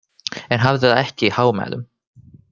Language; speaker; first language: Icelandic; non-native, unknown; Finnish